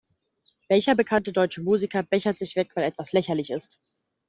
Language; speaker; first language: German; native; German